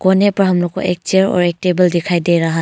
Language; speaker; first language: Hindi; non-native, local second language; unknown